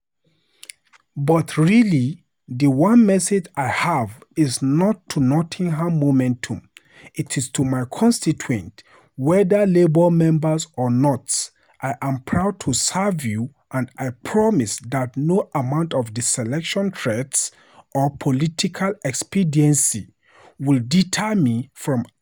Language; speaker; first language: English; non-native, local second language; Hausa